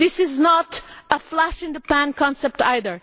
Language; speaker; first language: English; non-native, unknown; Portuguese